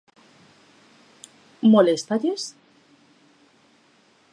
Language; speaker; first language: Galician; native; Galician